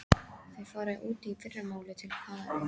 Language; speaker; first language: Icelandic; non-native, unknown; English